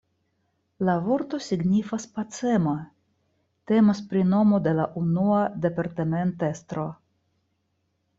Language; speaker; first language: Esperanto; non-native, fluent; Russian